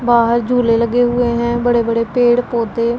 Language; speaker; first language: Hindi; non-native, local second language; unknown